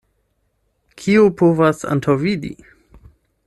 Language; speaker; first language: Esperanto; non-native, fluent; German